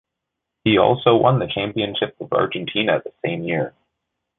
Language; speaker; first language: English; native; English